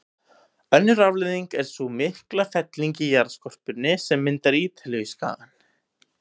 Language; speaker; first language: Icelandic; native; Icelandic